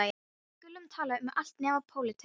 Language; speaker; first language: Icelandic; non-native, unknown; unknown